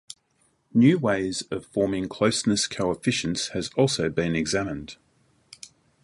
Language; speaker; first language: English; native; English